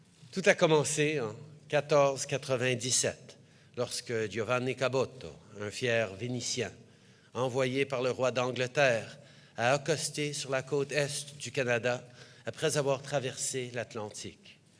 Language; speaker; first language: French; early bilingual, heritage; French